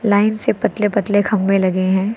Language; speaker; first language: Hindi; native; Hindi